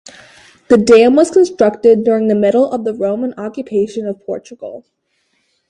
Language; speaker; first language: English; native; English